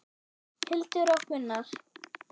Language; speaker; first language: Icelandic; non-native, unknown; German